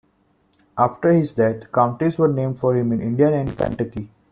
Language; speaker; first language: English; non-native, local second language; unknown